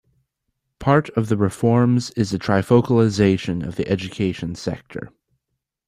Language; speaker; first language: English; native; English